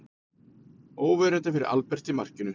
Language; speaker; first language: Icelandic; native; Icelandic